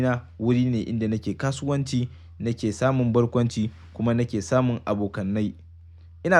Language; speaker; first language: Hausa; native; Hausa